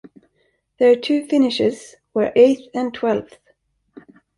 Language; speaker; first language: English; non-native, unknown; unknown